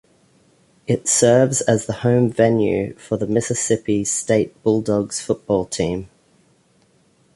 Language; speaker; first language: English; native; English